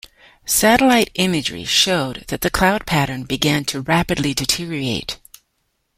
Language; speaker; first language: English; native; English